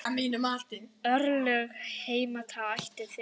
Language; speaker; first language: Icelandic; native; Icelandic